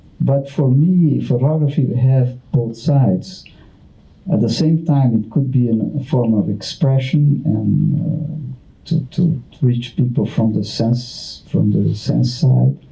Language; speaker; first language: English; non-native, fluent; Portuguese